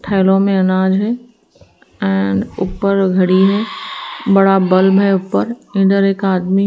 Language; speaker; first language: Hindi; native; Hindi